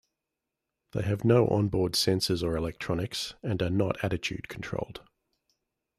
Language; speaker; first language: English; native; English